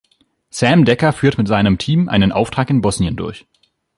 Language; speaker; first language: German; native; German